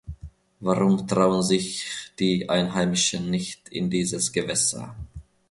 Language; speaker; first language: German; non-native, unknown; Finnish